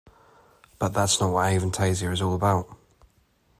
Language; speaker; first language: English; native; English